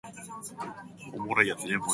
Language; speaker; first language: English; native; English